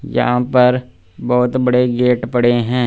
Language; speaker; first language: Hindi; non-native, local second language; Punjabi